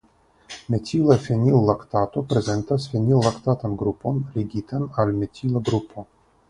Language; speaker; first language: Esperanto; non-native, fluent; Russian